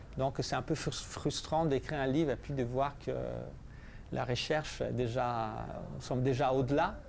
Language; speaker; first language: French; non-native, fluent; Italian